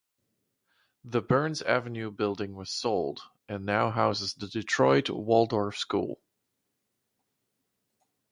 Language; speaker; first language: English; non-native, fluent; Dutch